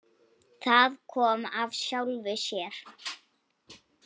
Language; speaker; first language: Icelandic; non-native, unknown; Polish